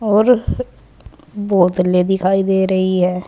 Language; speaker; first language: Hindi; native; Hindi